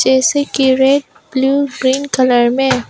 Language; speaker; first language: Hindi; non-native, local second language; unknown